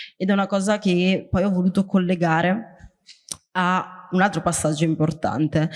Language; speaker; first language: Italian; early bilingual, other home language; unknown